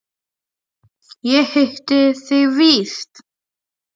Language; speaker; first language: Icelandic; non-native, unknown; Polish